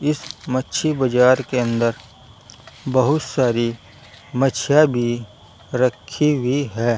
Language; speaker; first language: Hindi; native; Hindi